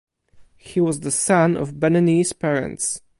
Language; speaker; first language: English; non-native, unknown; Polish